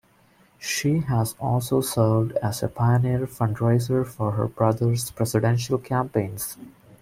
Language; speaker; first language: English; non-native, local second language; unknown